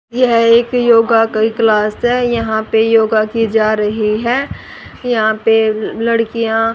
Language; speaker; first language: Hindi; native; Hindi